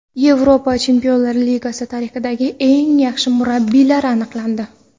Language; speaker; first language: Uzbek; non-native, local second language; Kara-Kalpak